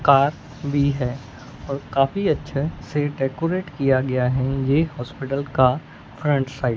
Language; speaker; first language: Hindi; non-native, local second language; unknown